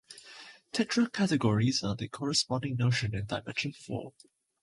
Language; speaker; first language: English; non-native, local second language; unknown